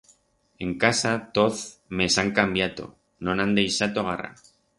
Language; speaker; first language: Aragonese; non-native, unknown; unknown